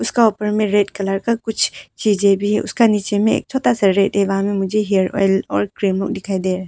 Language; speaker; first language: Hindi; non-native, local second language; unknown